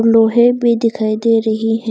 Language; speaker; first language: Hindi; non-native, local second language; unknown